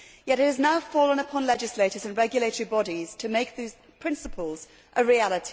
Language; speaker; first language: English; native; English